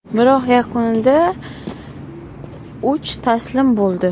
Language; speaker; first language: Uzbek; non-native, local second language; Russian